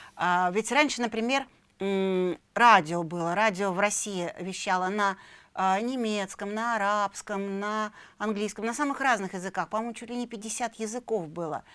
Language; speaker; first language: Russian; native; Russian